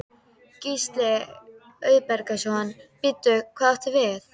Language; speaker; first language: Icelandic; native; Icelandic